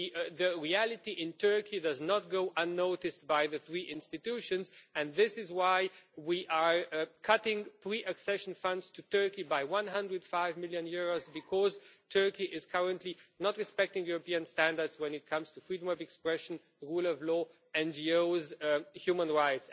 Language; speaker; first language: English; non-native, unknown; Romanian